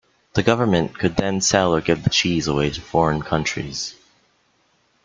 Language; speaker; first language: English; native; English